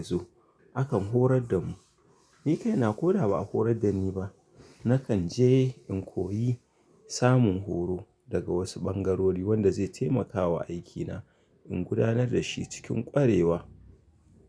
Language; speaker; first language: Hausa; native; Hausa